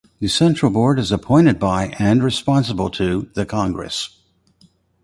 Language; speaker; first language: English; native; English